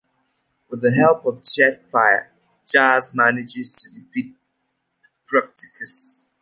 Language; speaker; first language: English; native; English